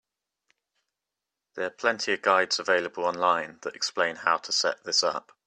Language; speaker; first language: English; native; English